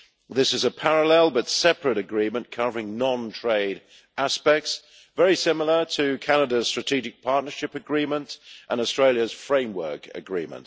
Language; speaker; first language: English; native; English